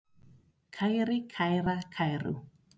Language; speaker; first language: Icelandic; non-native, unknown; Spanish